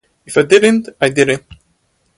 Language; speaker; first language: English; native; English